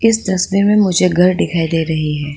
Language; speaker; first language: Hindi; non-native, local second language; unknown